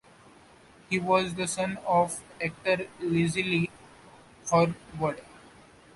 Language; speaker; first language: English; non-native, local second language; Marathi